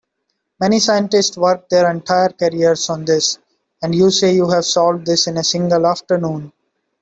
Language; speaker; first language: English; non-native, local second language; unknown